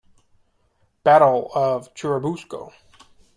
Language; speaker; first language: English; native; English